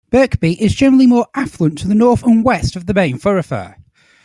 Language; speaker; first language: English; native; English